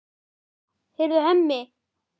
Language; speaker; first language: Icelandic; native; Icelandic